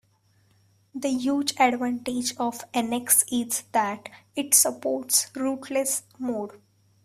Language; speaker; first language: English; non-native, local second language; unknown